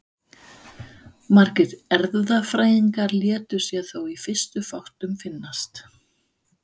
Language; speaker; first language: Icelandic; non-native, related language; Danish